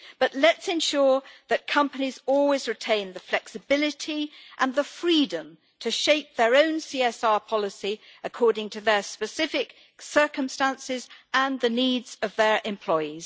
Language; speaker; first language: English; native; English